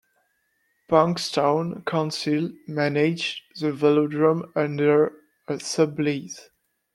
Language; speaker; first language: English; non-native, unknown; French